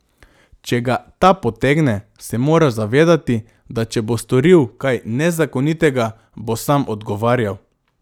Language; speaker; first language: Slovenian; non-native, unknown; Macedonian